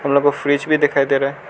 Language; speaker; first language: Hindi; non-native, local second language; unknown